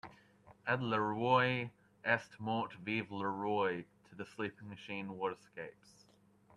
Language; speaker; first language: English; native; English